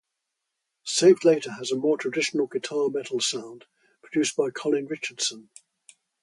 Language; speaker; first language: English; native; English